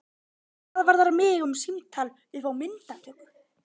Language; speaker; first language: Icelandic; native; Icelandic